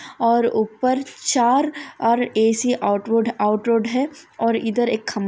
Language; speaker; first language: Hindi; non-native, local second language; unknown